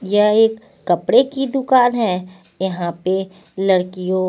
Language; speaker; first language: Hindi; non-native, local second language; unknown